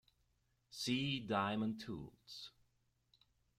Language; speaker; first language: English; non-native, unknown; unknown